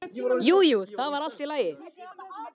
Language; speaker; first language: Icelandic; native; Icelandic